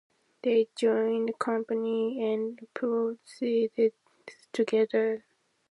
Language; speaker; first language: English; non-native, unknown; Japanese